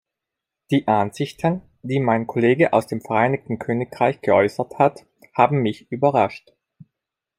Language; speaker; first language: German; non-native, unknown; Italian